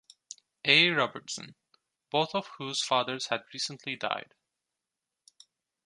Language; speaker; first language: English; non-native, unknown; Turkish